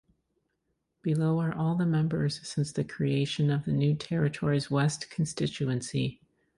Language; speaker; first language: English; native; English